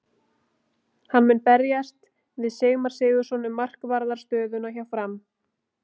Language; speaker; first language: Icelandic; native; Icelandic